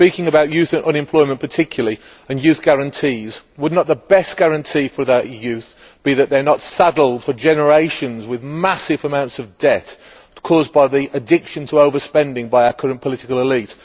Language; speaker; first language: English; native; English